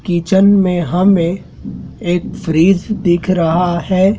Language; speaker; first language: Hindi; native; Hindi